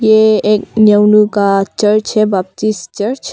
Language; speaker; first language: Hindi; early bilingual, other home language; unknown